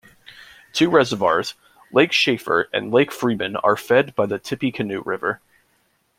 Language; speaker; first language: English; native; English